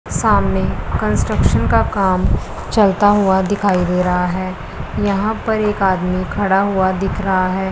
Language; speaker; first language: Hindi; non-native, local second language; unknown